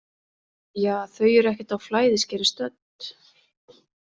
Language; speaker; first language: Icelandic; native; Icelandic